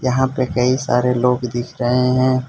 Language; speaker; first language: Hindi; non-native, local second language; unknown